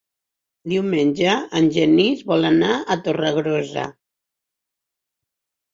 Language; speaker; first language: Catalan; non-native, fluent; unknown